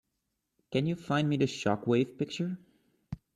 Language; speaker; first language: English; native; English